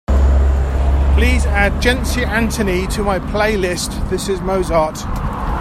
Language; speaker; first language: English; native; English